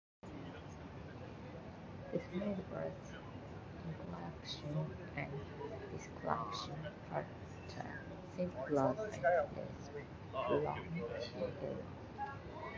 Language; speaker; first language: English; non-native, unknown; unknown